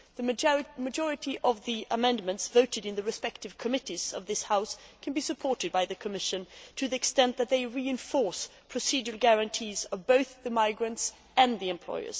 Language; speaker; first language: English; non-native, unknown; Swedish